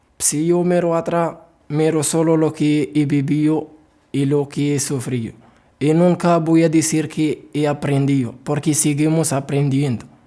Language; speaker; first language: Spanish; non-native, learner; Arabic